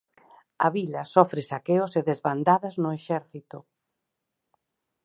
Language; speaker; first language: Galician; native; Galician